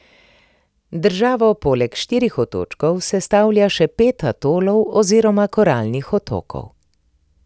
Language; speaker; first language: Slovenian; native; Slovenian